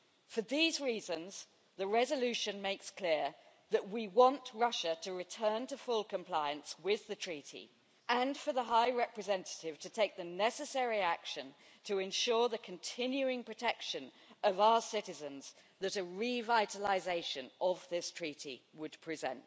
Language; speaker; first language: English; native; English